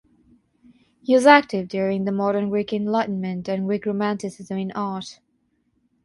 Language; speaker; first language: English; non-native, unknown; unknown